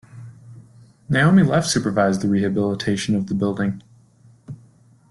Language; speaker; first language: English; native; English